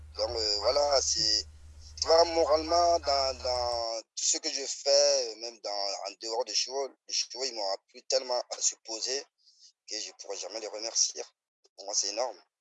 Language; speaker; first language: French; non-native, local second language; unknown